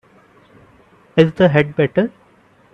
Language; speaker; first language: English; non-native, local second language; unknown